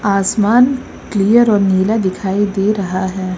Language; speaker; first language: Hindi; native; Hindi